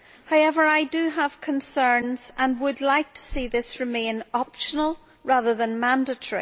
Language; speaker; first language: English; native; English